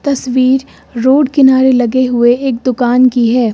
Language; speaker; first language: Hindi; native; Hindi